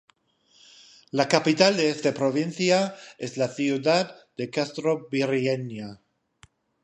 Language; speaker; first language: Spanish; non-native, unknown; English